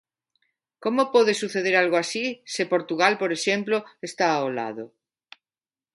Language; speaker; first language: Galician; non-native, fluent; Spanish